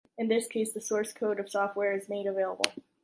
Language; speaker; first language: English; native; English